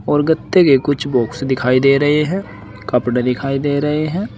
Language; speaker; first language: Hindi; native; Hindi